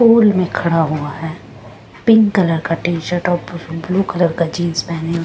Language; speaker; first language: Hindi; non-native, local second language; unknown